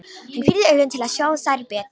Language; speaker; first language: Icelandic; non-native, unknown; Romanian